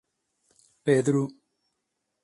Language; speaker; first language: Sardinian; non-native, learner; Catalan